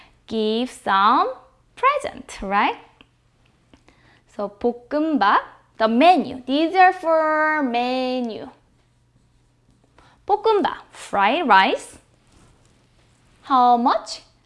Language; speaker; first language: English; non-native, fluent; Korean